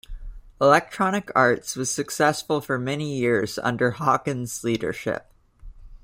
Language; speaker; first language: English; native; English